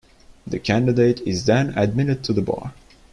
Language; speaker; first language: English; non-native, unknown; Turkish